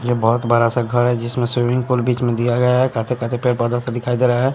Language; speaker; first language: Hindi; non-native, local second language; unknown